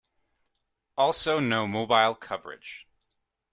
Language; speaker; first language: English; native; English